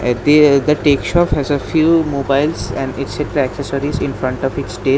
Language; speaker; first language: English; non-native, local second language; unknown